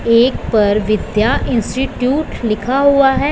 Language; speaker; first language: Hindi; non-native, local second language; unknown